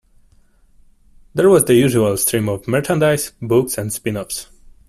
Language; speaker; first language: English; non-native, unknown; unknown